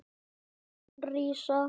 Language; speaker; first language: Icelandic; native; Icelandic